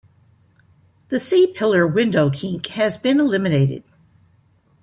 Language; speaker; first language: English; native; English